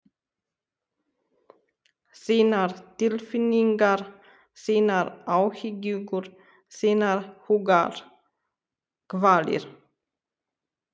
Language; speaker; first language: Icelandic; non-native, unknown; Romanian